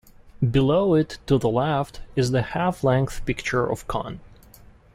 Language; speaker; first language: English; non-native, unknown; Russian